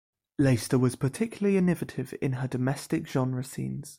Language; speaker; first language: English; native; English